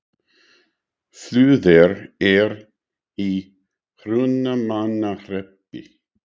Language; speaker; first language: Icelandic; non-native, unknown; English